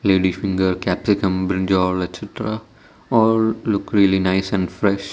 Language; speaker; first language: English; non-native, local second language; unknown